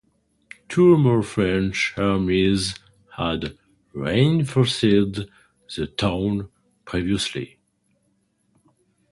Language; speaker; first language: English; non-native, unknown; French